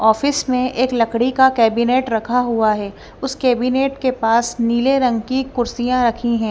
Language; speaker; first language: Hindi; non-native, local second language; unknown